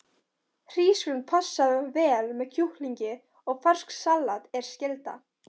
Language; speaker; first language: Icelandic; non-native, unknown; Polish